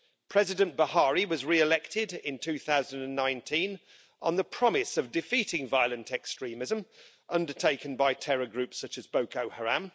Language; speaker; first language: English; native; English